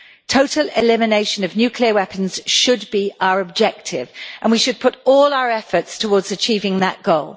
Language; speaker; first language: English; native; English